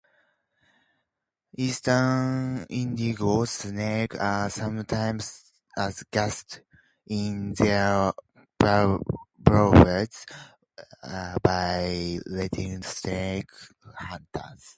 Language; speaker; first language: English; native; English